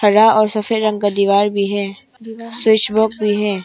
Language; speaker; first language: Hindi; non-native, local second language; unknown